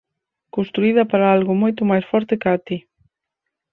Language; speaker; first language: Galician; native; Galician